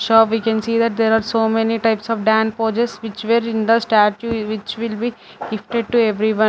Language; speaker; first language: English; non-native, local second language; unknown